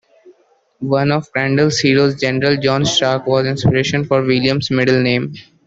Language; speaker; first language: English; native; English